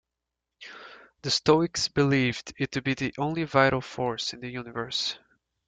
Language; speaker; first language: English; native; English